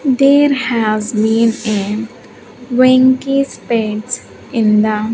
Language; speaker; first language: English; non-native, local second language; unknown